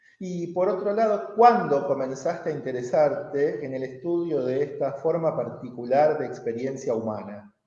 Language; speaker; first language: Spanish; native; Spanish